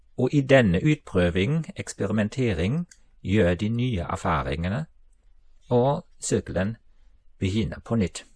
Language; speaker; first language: Norwegian; non-native, related language; German